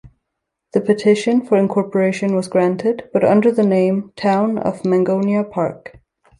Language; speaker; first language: English; native; English